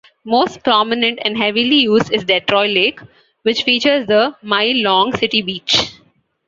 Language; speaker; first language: English; non-native, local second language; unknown